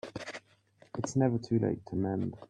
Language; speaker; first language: English; native; English